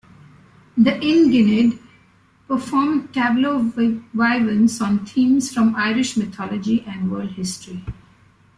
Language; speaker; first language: English; non-native, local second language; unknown